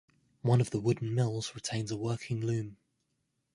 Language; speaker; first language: English; native; English